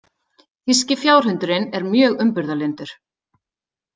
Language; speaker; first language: Icelandic; native; Icelandic